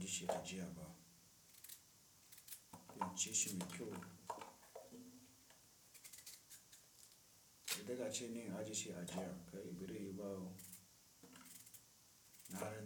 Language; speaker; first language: Hausa; non-native, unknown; Tiv